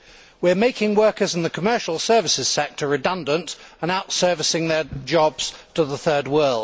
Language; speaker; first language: English; native; English